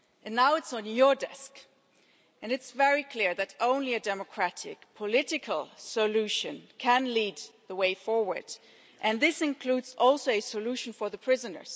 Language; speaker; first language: English; non-native, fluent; German